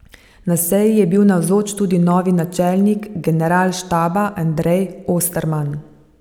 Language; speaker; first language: Slovenian; native; Slovenian